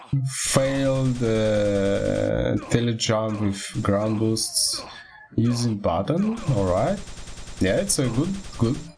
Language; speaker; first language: English; non-native, learner; Russian